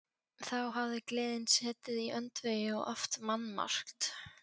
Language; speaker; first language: Icelandic; non-native, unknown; Polish